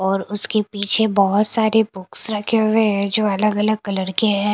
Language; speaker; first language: Hindi; non-native, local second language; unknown